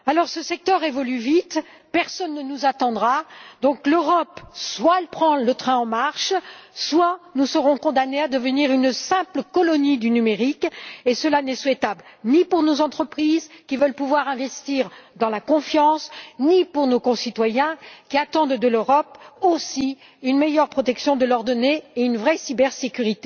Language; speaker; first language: French; native; French